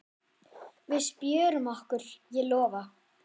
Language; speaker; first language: Icelandic; non-native, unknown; German